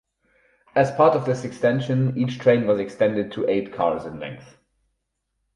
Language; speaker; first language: English; non-native, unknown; German